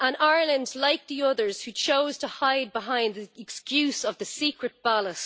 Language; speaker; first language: English; native; English